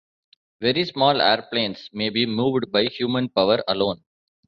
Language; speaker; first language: English; non-native, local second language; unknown